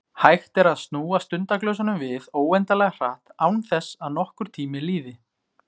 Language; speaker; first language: Icelandic; native; Icelandic